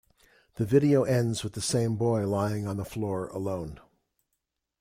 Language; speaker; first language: English; native; English